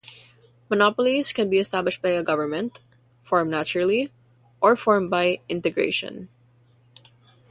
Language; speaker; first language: English; non-native, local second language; Filipino